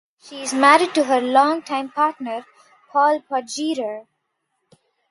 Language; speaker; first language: English; non-native, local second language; Telugu